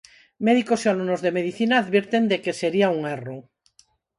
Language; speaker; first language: Galician; non-native, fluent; Spanish